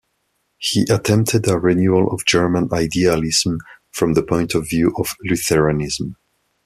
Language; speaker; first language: English; non-native, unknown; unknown